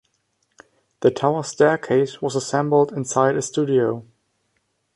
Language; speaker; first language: English; non-native, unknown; German